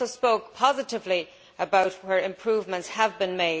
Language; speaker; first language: English; native; English